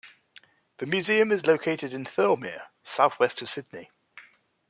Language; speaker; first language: English; native; English